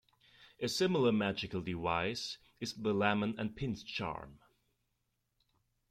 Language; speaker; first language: English; non-native, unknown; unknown